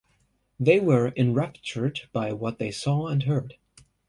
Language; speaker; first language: English; non-native, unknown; German